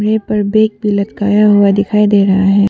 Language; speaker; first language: Hindi; non-native, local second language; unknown